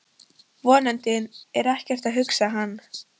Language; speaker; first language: Icelandic; non-native, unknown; Polish